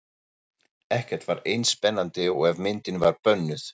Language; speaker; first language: Icelandic; non-native, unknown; German